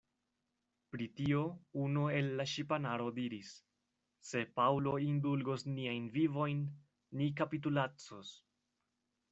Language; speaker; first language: Esperanto; non-native, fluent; Spanish